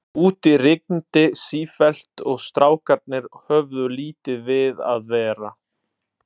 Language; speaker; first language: Icelandic; non-native, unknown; Italian